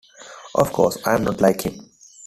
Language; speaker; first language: English; non-native, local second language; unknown